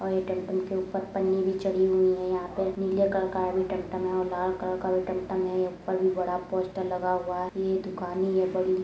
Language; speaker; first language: Hindi; native; Hindi